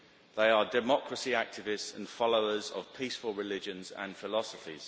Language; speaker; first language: English; native; English